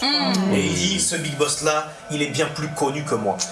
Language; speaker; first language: French; native; French